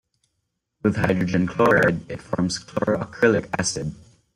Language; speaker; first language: English; non-native, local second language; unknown